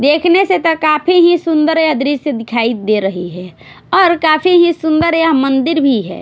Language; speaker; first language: Hindi; non-native, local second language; Bhojpuri